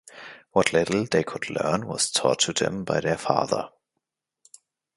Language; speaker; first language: English; non-native, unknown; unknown